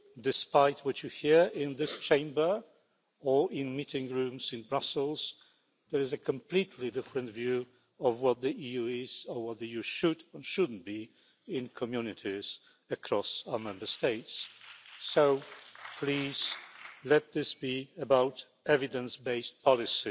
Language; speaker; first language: English; non-native, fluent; Polish